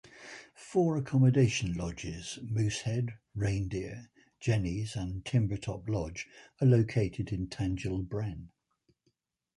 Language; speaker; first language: English; native; English